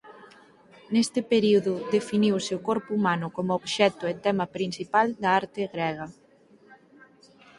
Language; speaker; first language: Galician; native; Galician